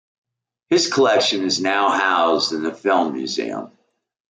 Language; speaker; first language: English; native; English